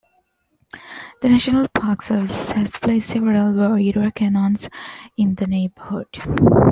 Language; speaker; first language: English; non-native, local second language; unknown